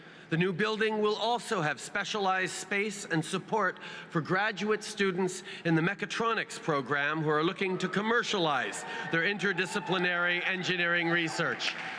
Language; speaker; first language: English; native; English